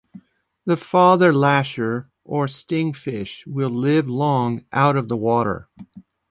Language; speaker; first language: English; native; English